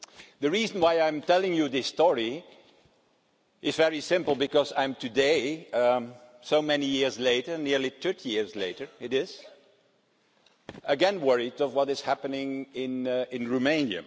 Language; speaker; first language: English; non-native, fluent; Dutch